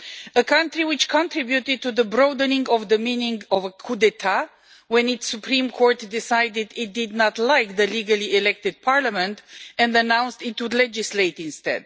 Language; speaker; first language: English; non-native, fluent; Romanian